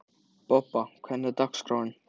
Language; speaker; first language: Icelandic; native; Icelandic